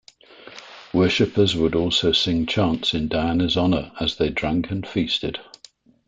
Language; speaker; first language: English; native; English